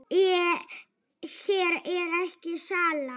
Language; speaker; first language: Icelandic; non-native, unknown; Polish